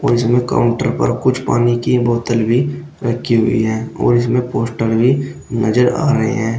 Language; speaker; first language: Hindi; native; Hindi